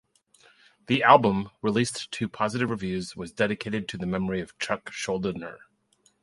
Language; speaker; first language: English; native; English